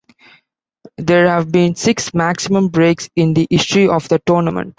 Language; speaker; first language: English; non-native, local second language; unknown